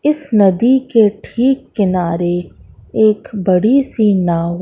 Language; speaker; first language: Hindi; native; Hindi